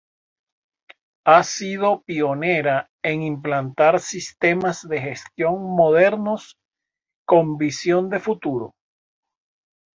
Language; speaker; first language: Spanish; native; Spanish